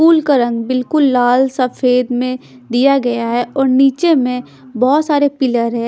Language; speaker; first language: Hindi; non-native, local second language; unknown